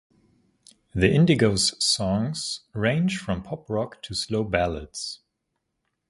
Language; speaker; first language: English; native; English